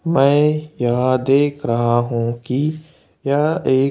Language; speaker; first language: Hindi; native; Hindi